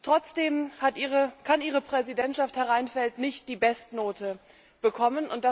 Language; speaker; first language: German; native; German